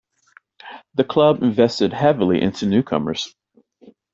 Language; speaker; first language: English; native; English